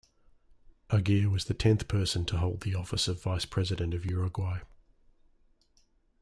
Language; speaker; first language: English; native; English